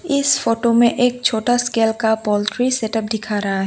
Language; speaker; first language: Hindi; non-native, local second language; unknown